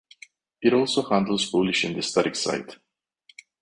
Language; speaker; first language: English; non-native, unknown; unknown